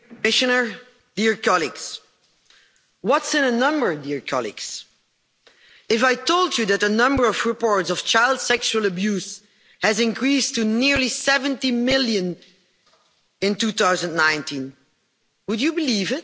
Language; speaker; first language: English; non-native, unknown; Dutch